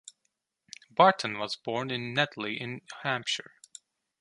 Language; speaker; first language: English; non-native, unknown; Turkish